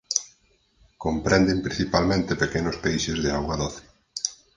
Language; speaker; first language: Galician; native; Galician